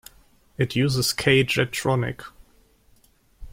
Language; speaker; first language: English; non-native, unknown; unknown